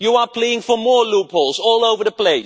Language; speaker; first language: English; non-native, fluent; Dutch